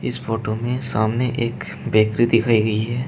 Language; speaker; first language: Hindi; native; Hindi